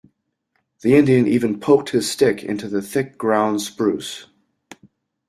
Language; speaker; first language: English; native; English